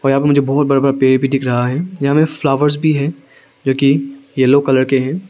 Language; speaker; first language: Hindi; early bilingual, other home language; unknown